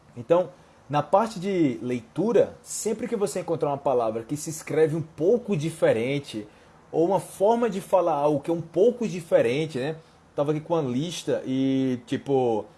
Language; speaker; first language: Portuguese; non-native, fluent; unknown